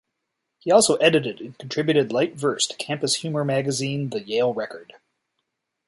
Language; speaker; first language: English; native; English